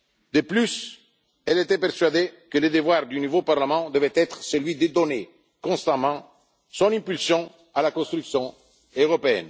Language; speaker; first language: French; non-native, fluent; Italian